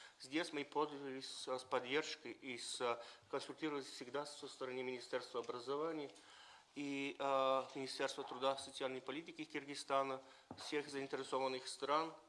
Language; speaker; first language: Russian; non-native, related language; Bulgarian